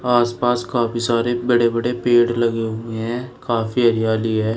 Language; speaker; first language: Hindi; native; Hindi